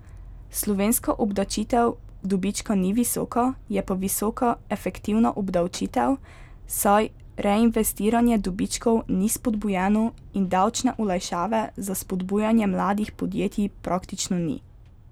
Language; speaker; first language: Slovenian; native; Slovenian